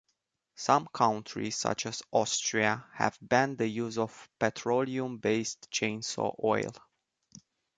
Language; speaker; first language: English; non-native, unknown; Romanian